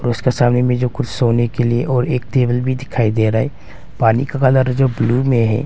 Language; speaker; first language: Hindi; non-native, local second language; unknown